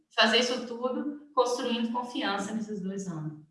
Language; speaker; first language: Portuguese; native; Portuguese